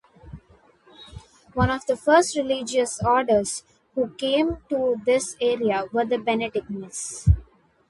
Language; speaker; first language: English; non-native, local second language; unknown